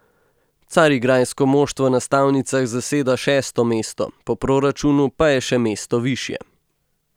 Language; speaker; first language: Slovenian; native; Slovenian